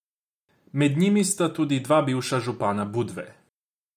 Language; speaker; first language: Slovenian; non-native, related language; Croatian